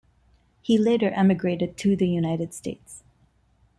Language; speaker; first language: English; non-native, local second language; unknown